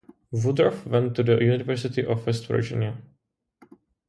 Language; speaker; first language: English; non-native, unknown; Czech